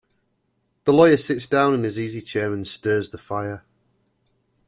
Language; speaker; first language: English; native; English